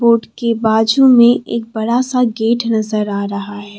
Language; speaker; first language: Hindi; non-native, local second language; Assamese